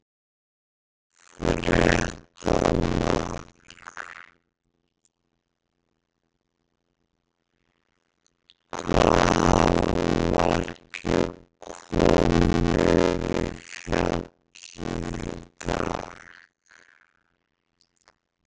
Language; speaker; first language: Icelandic; native; Icelandic